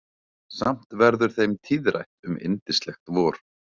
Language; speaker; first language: Icelandic; native; Icelandic